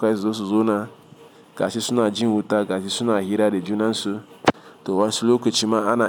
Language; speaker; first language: Hausa; non-native, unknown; Igbo